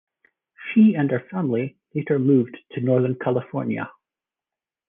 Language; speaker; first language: English; native; English